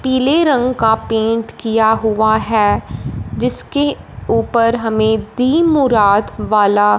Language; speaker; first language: Hindi; non-native, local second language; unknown